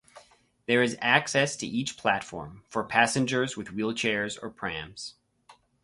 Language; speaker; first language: English; native; English